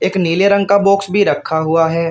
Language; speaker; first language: Hindi; native; Hindi